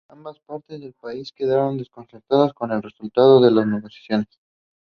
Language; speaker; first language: English; non-native, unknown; Spanish